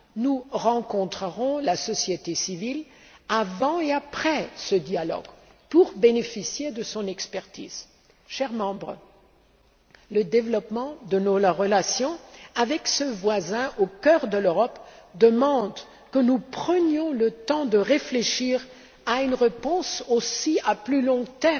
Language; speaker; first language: French; non-native, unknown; German